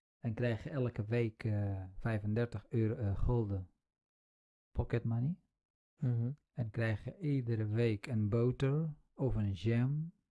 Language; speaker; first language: Dutch; non-native, fluent; Central Kurdish